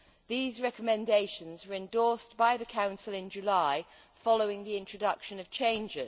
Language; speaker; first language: English; native; English